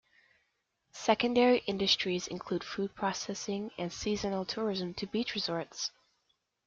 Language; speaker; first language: English; native; English